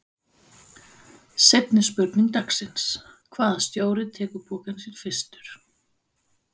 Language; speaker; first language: Icelandic; non-native, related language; Danish